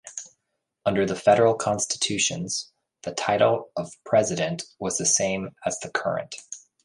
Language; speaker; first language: English; native; English